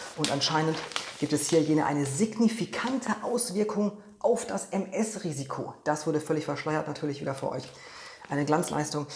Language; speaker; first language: German; non-native, fluent; Polish